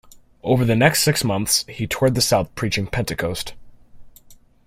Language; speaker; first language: English; native; English